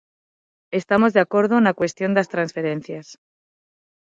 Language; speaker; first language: Galician; non-native, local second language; Spanish